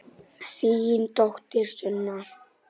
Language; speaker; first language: Icelandic; native; Icelandic